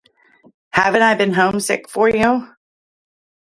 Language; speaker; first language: English; non-native, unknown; Dutch